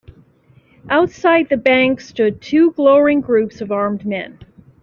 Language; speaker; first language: English; native; English